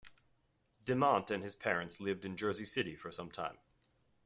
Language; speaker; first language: English; native; English